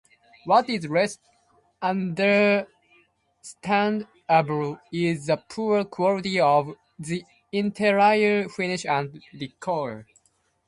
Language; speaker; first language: English; non-native, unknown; Japanese